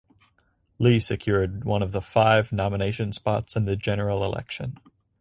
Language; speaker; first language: English; native; English